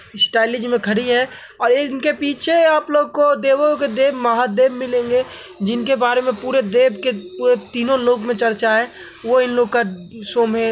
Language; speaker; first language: Hindi; native; Hindi